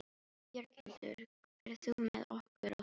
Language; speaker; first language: Icelandic; non-native, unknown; Filipino